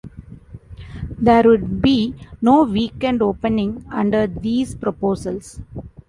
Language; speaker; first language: English; non-native, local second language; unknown